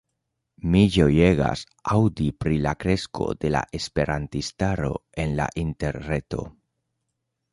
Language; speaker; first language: Esperanto; non-native, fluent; Spanish